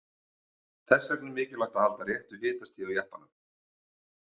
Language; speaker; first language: Icelandic; native; Icelandic